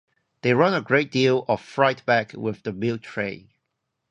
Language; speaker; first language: English; non-native, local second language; Cantonese